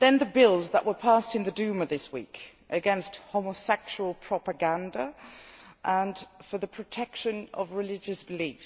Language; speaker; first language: English; non-native, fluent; Dutch